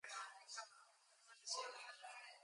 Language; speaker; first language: English; native; English